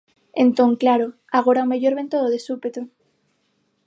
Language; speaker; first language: Galician; non-native, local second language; Spanish